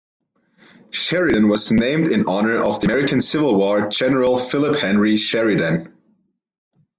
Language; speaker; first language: English; non-native, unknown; German